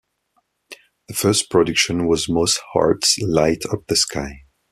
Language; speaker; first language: English; non-native, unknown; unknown